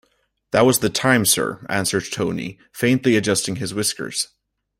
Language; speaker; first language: English; native; English